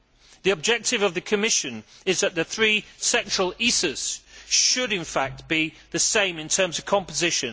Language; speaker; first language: English; native; English